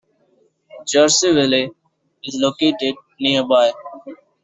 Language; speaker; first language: English; non-native, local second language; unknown